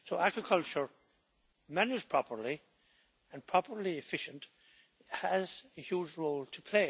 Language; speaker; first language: English; native; English